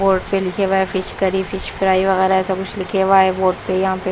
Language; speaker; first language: Hindi; non-native, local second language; Punjabi